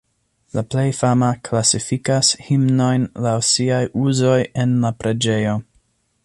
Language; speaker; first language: Esperanto; non-native, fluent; English